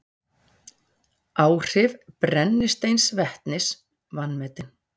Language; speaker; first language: Icelandic; native; Icelandic